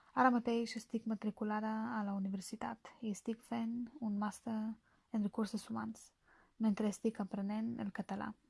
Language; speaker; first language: Catalan; non-native, learner; Bulgarian